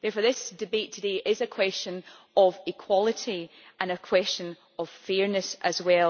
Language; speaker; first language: English; native; English